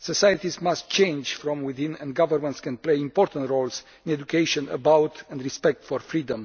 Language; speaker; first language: English; non-native, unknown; Romanian